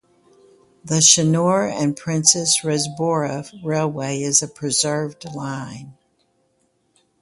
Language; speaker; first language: English; native; English